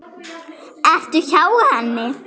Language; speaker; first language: Icelandic; non-native, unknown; German